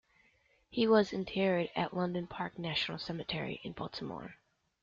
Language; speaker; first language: English; native; English